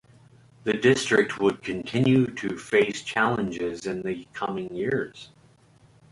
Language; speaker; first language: English; native; English